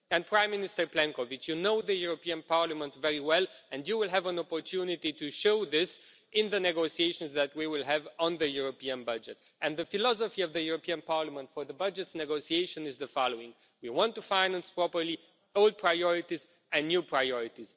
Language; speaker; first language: English; non-native, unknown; Romanian